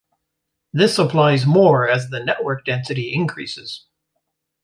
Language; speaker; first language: English; native; English